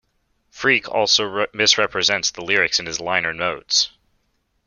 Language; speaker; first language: English; native; English